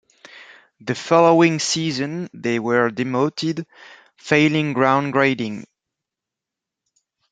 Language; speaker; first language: English; non-native, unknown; French